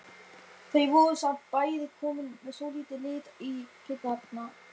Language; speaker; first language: Icelandic; non-native, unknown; German